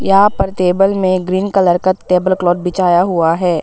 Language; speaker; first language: Hindi; non-native, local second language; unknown